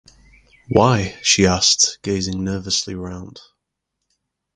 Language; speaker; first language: English; native; English